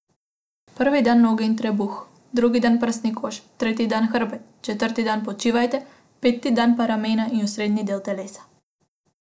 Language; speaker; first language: Slovenian; non-native, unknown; Macedonian